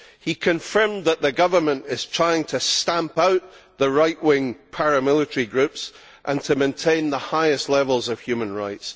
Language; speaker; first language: English; native; English